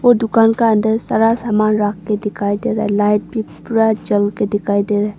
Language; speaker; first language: Hindi; non-native, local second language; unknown